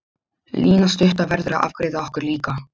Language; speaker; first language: Icelandic; non-native, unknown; Polish